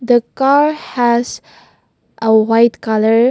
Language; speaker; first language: English; non-native, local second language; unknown